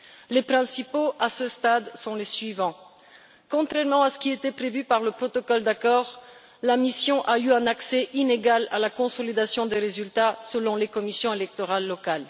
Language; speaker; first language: French; non-native, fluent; Bulgarian